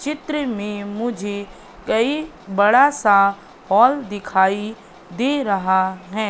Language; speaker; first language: Hindi; native; Hindi